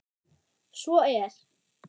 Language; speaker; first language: Icelandic; non-native, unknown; German